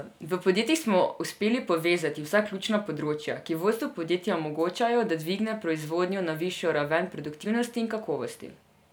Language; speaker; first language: Slovenian; non-native, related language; Serbian